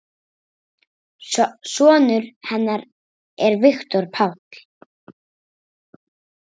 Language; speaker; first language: Icelandic; native; Icelandic